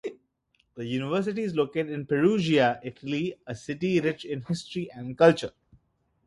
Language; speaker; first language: English; non-native, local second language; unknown